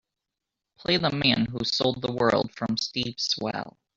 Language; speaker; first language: English; native; English